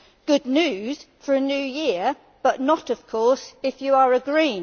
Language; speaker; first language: English; native; English